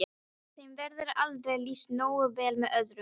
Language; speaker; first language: Icelandic; non-native, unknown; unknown